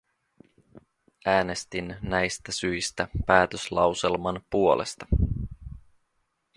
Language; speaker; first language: Finnish; native; Finnish